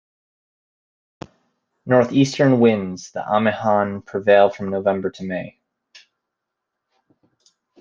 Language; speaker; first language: English; native; English